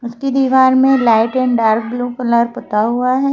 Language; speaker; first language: Hindi; native; Hindi